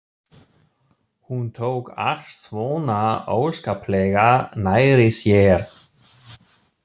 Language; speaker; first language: Icelandic; non-native, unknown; German